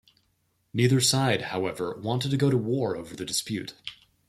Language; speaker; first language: English; native; English